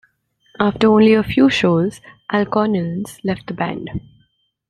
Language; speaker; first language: English; non-native, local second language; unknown